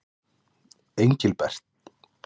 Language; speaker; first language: Icelandic; native; Icelandic